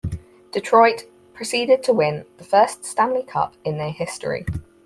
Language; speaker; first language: English; native; English